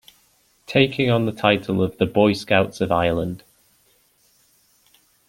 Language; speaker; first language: English; native; English